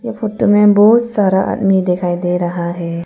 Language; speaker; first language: Hindi; non-native, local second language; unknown